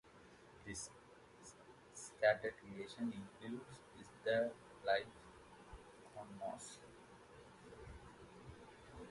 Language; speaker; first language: English; native; English